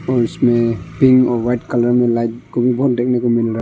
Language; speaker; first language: Hindi; early bilingual, other home language; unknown